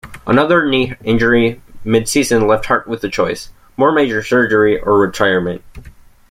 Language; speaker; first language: English; native; English